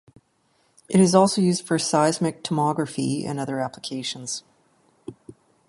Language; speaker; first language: English; native; English